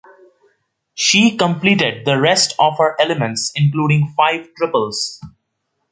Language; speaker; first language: English; non-native, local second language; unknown